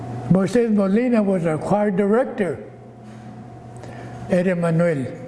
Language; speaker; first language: English; early bilingual, other home language; Spanish